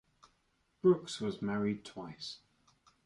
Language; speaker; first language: English; native; English